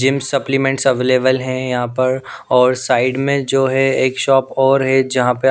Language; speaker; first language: Hindi; non-native, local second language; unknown